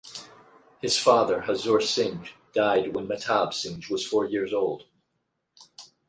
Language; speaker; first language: English; native; English